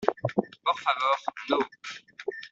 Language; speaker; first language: Spanish; non-native, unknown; French